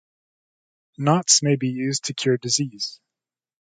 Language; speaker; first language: English; native; English